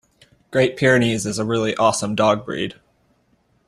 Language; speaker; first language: English; native; English